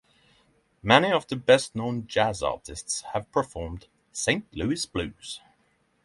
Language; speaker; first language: English; non-native, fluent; Norwegian